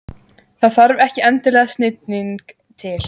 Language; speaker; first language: Icelandic; native; Icelandic